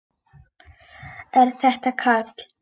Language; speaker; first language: Icelandic; non-native, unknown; Polish